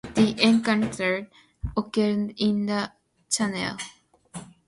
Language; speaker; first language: English; non-native, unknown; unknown